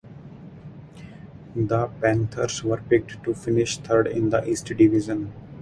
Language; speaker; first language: English; non-native, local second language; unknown